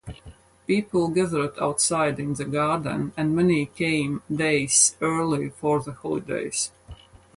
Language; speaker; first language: English; non-native, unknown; Latvian